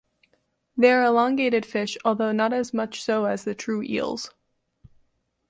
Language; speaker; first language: English; native; English